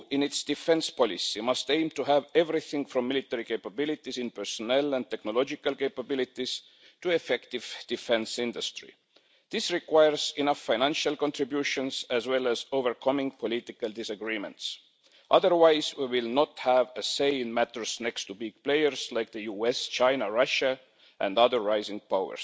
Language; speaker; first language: English; non-native, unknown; Estonian